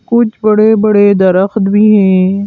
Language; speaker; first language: Hindi; native; Hindi